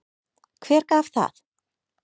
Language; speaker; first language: Icelandic; native; Icelandic